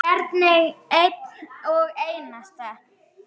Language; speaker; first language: Icelandic; native; Icelandic